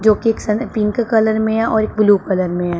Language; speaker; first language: Hindi; non-native, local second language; Punjabi